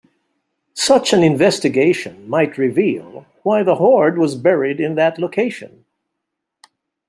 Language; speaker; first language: English; non-native, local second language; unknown